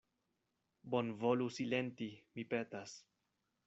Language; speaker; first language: Esperanto; non-native, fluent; Spanish